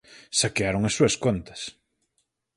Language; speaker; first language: Galician; native; Galician